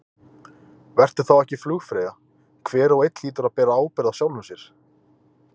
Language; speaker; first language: Icelandic; native; Icelandic